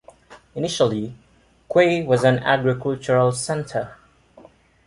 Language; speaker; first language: English; non-native, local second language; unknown